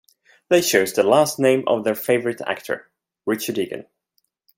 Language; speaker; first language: English; non-native, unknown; Swedish